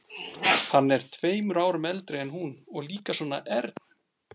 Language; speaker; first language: Icelandic; native; Icelandic